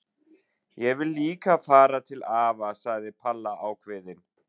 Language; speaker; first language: Icelandic; non-native, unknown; German